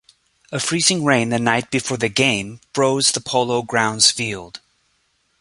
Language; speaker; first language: English; native; English